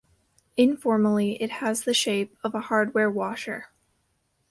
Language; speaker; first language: English; native; English